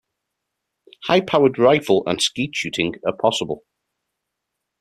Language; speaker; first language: English; native; English